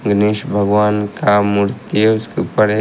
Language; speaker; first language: Hindi; native; Hindi